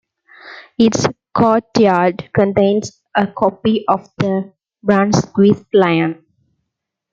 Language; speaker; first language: English; non-native, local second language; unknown